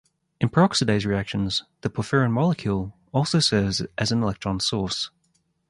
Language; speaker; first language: English; native; English